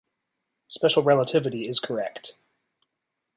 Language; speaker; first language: English; native; English